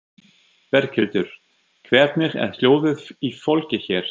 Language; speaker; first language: Icelandic; non-native, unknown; German